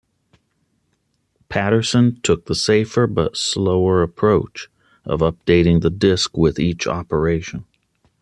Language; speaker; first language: English; native; English